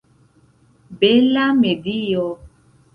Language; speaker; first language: Esperanto; non-native, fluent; Central Kurdish